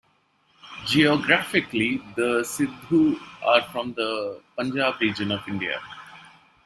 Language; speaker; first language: English; non-native, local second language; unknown